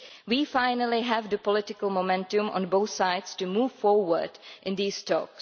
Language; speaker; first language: English; non-native, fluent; Czech